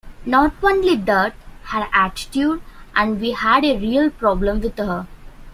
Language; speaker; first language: English; non-native, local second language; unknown